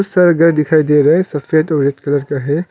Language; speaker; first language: Hindi; non-native, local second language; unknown